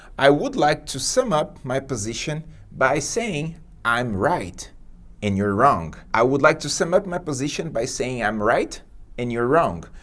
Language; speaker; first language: English; non-native, fluent; Portuguese